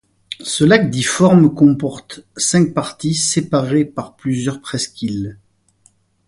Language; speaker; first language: French; native; French